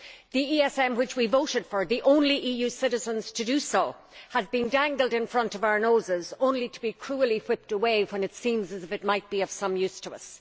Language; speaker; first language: English; native; English